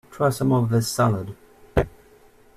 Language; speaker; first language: English; native; English